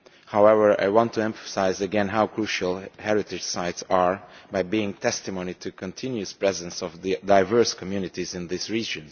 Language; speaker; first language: English; non-native, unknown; Romanian